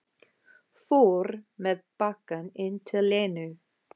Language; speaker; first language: Icelandic; non-native, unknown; English